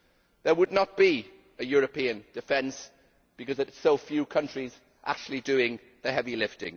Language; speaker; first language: English; native; English